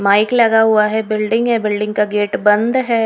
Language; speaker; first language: Hindi; native; Hindi